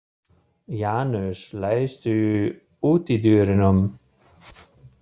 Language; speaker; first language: Icelandic; non-native, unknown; German